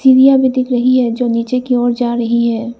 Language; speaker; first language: Hindi; non-native, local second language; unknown